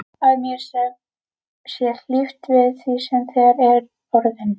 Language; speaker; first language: Icelandic; native; Icelandic